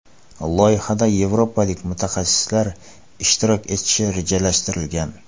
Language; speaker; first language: Uzbek; non-native, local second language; Kara-Kalpak